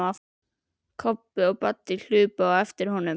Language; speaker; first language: Icelandic; native; Icelandic